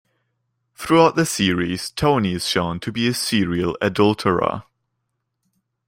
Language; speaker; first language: English; non-native, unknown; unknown